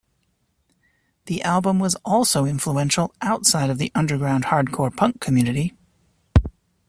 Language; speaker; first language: English; native; English